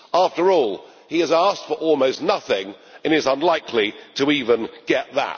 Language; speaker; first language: English; native; English